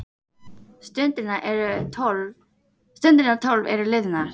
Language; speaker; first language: Icelandic; native; Icelandic